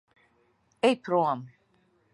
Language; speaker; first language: Latvian; early bilingual, heritage; Latvian